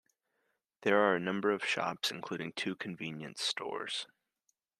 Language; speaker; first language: English; native; English